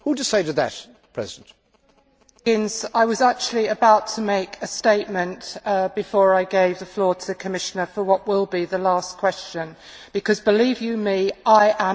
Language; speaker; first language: English; native; English